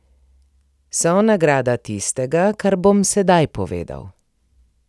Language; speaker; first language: Slovenian; native; Slovenian